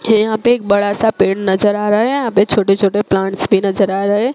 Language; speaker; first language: Hindi; non-native, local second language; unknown